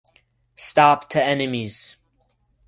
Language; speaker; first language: English; native; English